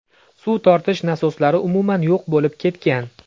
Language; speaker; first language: Uzbek; native; Uzbek